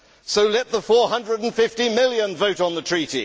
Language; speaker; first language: English; native; English